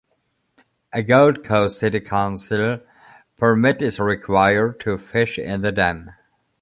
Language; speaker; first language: English; non-native, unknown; German